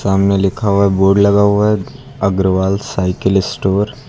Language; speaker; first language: Hindi; native; Hindi